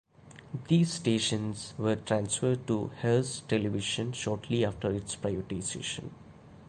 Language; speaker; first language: English; non-native, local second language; Malayalam